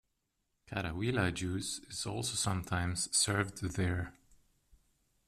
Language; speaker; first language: English; non-native, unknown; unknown